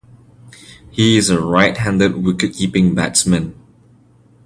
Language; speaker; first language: English; non-native, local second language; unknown